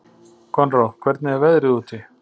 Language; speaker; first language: Icelandic; native; Icelandic